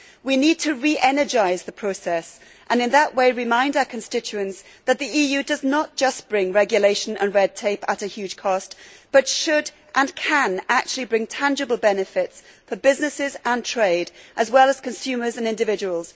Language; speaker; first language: English; native; English